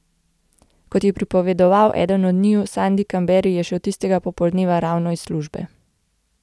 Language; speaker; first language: Slovenian; native; Slovenian